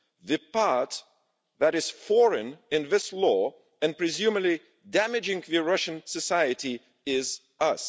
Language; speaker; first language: English; non-native, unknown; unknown